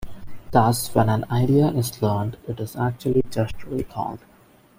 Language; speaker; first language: English; non-native, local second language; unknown